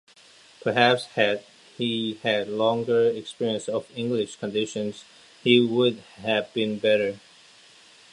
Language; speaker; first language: English; non-native, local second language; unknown